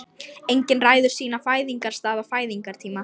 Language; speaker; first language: Icelandic; non-native, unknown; Lithuanian